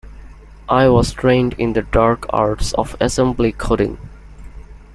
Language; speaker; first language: English; non-native, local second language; Bangla